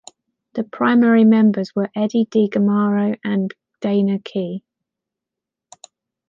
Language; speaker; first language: English; native; English